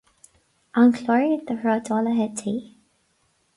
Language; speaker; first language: Irish; non-native, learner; English